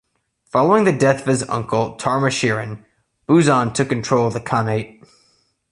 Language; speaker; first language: English; native; English